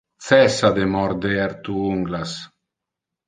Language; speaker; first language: Interlingua; non-native, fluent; Italian